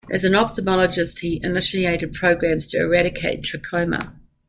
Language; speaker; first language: English; native; English